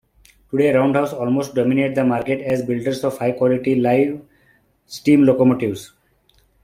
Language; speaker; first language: English; non-native, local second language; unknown